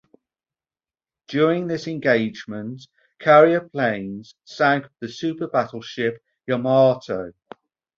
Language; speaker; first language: English; native; English